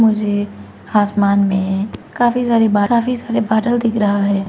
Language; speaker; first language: Hindi; non-native, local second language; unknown